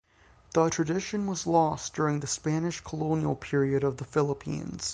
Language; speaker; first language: English; native; English